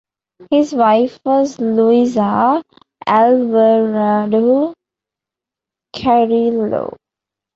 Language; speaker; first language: English; non-native, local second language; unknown